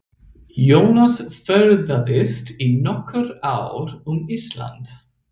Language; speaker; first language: Icelandic; non-native, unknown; English